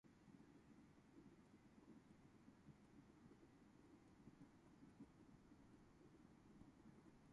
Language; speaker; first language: English; non-native, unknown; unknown